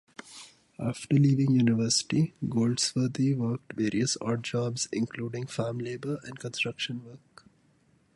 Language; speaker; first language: English; non-native, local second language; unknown